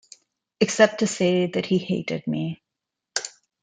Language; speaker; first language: English; non-native, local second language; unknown